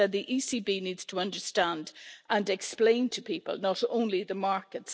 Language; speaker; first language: English; native; English